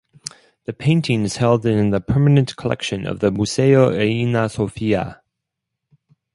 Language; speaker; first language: English; non-native, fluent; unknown